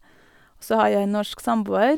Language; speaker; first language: Norwegian; non-native, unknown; Latvian